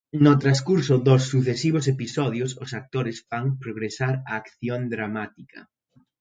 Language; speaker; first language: Galician; native; Galician